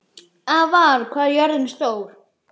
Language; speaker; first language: Icelandic; native; Icelandic